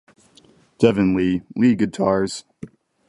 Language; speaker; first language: English; native; English